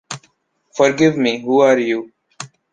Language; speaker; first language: English; non-native, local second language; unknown